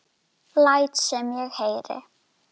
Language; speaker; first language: Icelandic; native; Icelandic